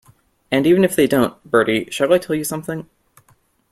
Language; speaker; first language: English; native; English